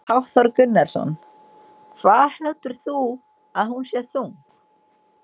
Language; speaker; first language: Icelandic; non-native, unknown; Indonesian